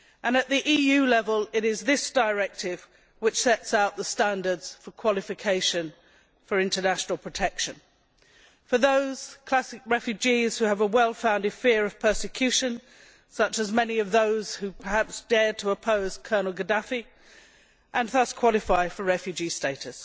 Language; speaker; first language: English; native; English